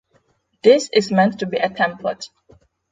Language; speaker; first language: English; non-native, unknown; Polish